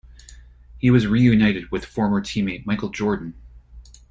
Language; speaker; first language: English; native; English